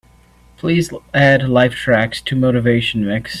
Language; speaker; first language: English; native; English